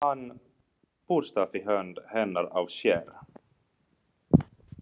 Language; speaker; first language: Icelandic; non-native, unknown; Finnish